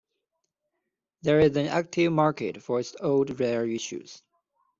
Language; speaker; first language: English; non-native, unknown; Chinese